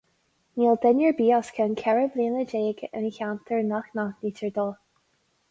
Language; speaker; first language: Irish; non-native, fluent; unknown